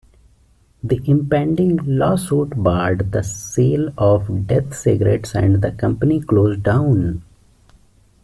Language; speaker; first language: English; non-native, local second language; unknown